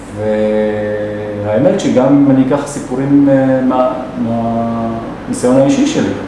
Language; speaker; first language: Hebrew; non-native, local second language; Arabic